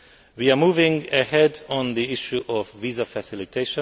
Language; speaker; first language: English; non-native, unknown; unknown